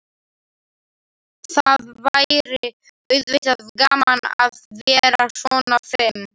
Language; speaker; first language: Icelandic; non-native, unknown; Slovak